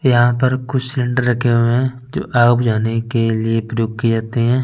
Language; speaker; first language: Hindi; non-native, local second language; Punjabi